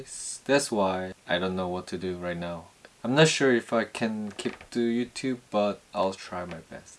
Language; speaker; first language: English; non-native, fluent; Korean